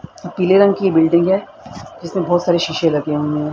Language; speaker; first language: Hindi; native; Hindi